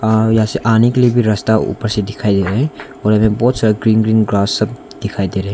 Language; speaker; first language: Hindi; non-native, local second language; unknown